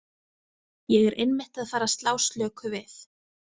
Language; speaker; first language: Icelandic; native; Icelandic